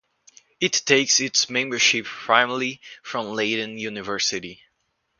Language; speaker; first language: English; non-native, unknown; Portuguese